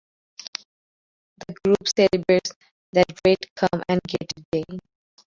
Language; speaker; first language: English; non-native, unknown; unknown